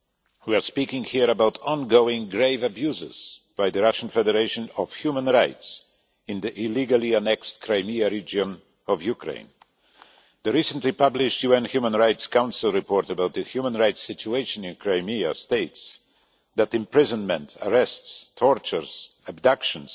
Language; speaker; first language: English; non-native, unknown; Polish